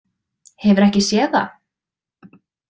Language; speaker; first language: Icelandic; native; Icelandic